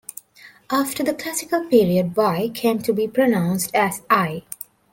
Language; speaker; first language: English; non-native, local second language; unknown